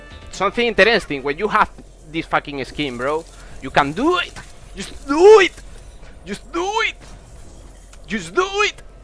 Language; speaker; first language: English; non-native, learner; Spanish